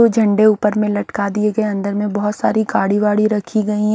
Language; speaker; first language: Hindi; native; Hindi